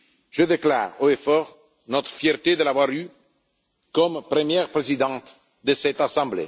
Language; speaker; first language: French; non-native, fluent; Italian